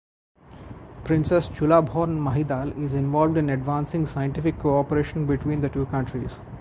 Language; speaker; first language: English; non-native, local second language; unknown